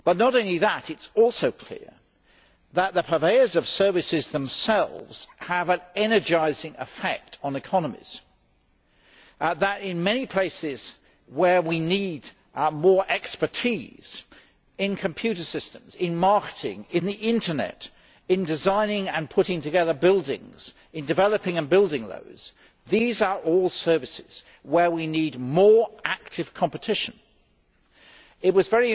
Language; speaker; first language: English; native; English